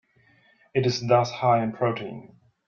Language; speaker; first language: English; non-native, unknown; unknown